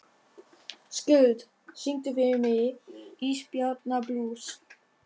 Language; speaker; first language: Icelandic; non-native, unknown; German